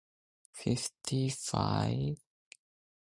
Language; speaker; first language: English; non-native, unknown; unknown